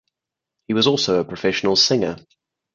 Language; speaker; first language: English; native; English